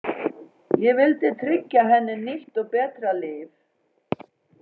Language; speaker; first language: Icelandic; non-native, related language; Faroese